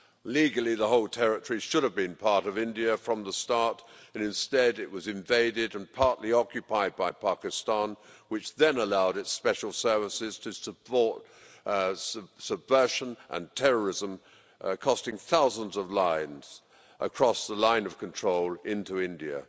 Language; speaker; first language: English; native; English